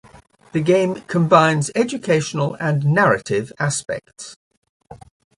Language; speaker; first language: English; native; English